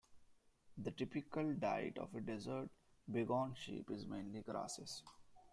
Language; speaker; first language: English; non-native, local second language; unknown